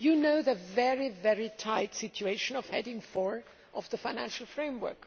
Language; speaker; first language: English; non-native, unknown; German